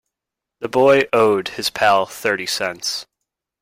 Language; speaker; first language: English; native; English